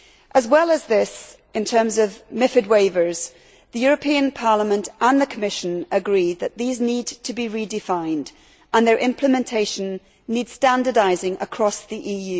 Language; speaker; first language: English; native; English